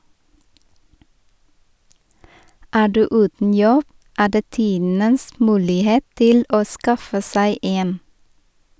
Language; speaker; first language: Norwegian; non-native, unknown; Vietnamese